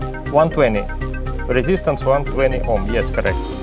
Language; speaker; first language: English; non-native, learner; Russian